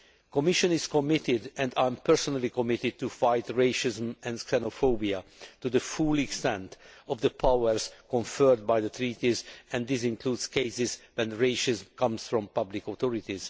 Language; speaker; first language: English; non-native, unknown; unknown